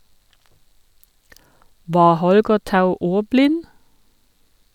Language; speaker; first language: Norwegian; non-native, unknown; German